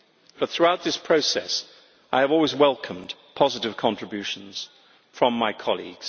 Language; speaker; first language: English; native; English